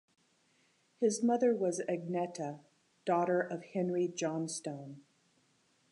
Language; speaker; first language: English; native; English